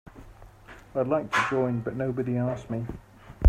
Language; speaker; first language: English; native; English